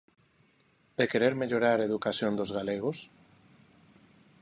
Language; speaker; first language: Galician; non-native, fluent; Spanish